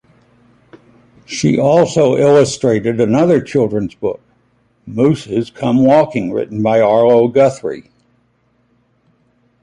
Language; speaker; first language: English; native; English